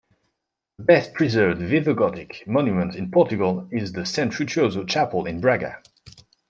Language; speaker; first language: English; non-native, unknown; French